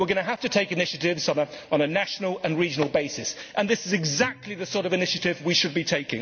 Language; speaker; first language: English; native; English